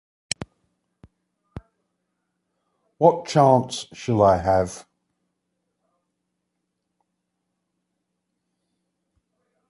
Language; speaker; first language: English; native; English